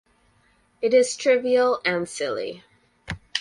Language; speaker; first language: English; native; English